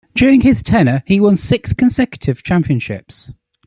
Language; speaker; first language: English; native; English